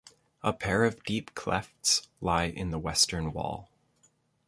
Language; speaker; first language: English; native; English